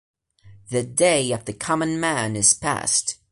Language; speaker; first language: English; non-native, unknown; Portuguese